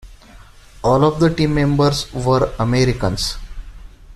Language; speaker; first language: English; non-native, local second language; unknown